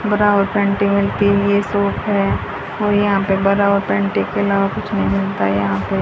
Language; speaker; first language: Hindi; native; Hindi